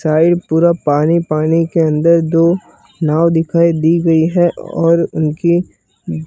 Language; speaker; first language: Hindi; non-native, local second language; Gujarati